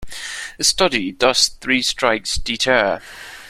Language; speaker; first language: English; non-native, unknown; German